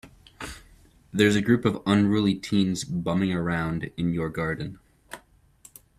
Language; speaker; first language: English; native; English